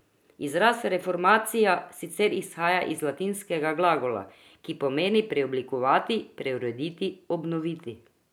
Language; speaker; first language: Slovenian; non-native, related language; Croatian